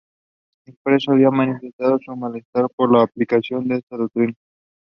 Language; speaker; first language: English; non-native, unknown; Spanish